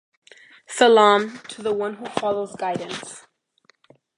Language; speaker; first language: English; native; English